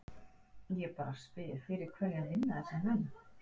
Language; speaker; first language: Icelandic; native; Icelandic